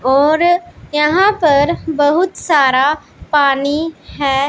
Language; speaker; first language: Hindi; non-native, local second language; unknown